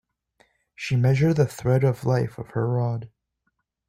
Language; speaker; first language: English; native; English